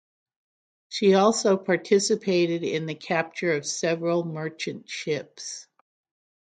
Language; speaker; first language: English; native; English